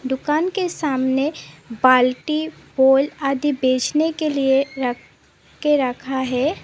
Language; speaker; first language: Hindi; non-native, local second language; Assamese